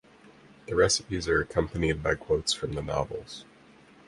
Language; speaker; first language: English; native; English